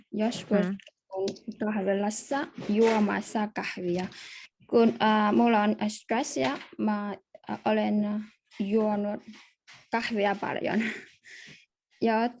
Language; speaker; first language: Finnish; non-native, learner; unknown